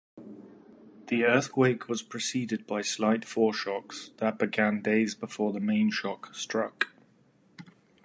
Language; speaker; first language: English; native; English